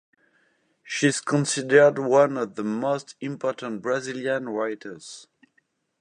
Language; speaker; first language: English; non-native, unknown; French